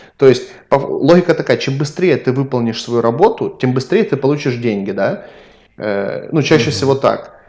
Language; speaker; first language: Russian; native; Russian